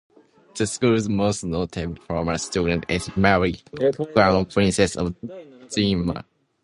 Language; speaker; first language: English; non-native, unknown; Japanese